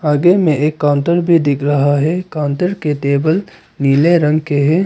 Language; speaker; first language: Hindi; non-native, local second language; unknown